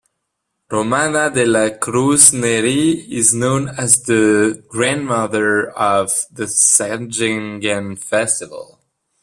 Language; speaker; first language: English; non-native, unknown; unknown